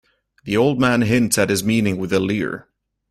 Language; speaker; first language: English; native; English